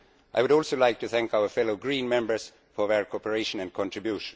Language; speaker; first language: English; non-native, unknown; Estonian